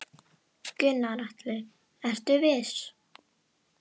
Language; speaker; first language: Icelandic; non-native, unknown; Indonesian